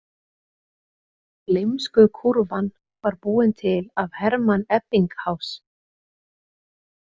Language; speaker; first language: Icelandic; native; Icelandic